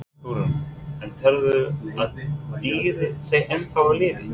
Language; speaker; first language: Icelandic; non-native, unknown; English